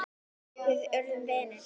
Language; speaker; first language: Icelandic; native; Icelandic